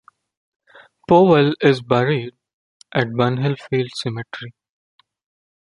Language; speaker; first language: English; non-native, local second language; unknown